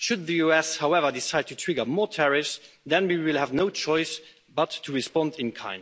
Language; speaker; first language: English; non-native, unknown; Luxembourgish